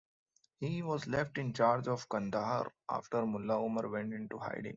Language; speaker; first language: English; non-native, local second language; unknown